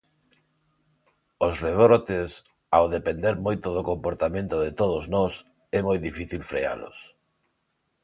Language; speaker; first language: Galician; non-native, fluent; Spanish